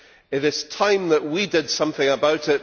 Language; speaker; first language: English; native; English